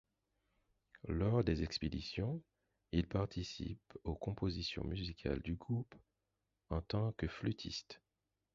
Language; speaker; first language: French; non-native, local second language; Haitian Creole